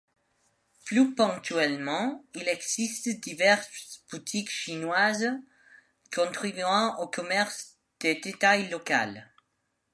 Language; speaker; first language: French; non-native, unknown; Spanish